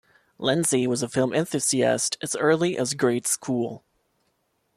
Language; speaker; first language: English; non-native, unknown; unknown